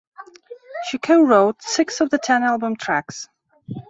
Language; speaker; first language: English; non-native, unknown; Belarusian